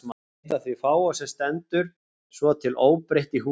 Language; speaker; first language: Icelandic; native; Icelandic